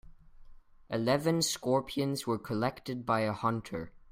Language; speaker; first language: English; non-native, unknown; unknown